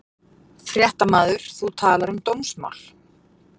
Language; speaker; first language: Icelandic; native; Icelandic